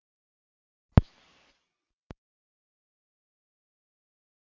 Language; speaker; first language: Icelandic; native; Icelandic